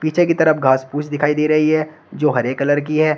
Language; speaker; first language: Hindi; native; Hindi